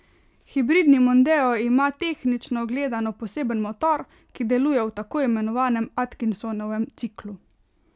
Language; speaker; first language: Slovenian; native; Slovenian